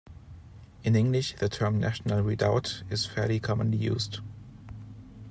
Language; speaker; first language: English; non-native, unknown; German